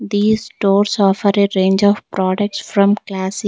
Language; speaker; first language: English; non-native, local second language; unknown